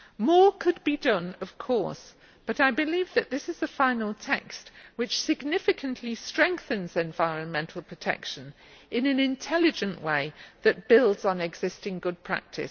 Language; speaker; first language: English; native; English